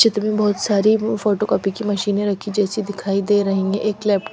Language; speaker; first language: Hindi; non-native, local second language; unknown